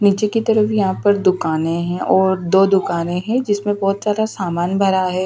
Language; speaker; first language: Hindi; native; Hindi